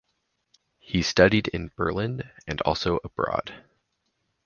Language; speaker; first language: English; native; English